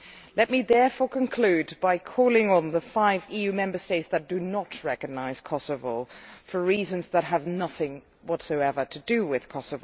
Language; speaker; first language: English; non-native, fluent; Dutch